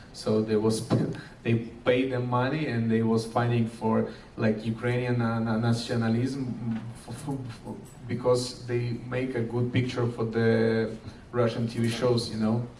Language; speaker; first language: English; non-native, fluent; Ukrainian